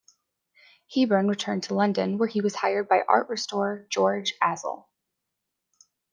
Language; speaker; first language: English; native; English